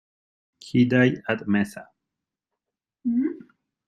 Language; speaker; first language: English; non-native, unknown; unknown